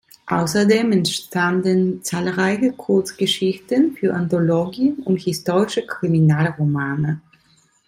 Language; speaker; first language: German; non-native, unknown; Italian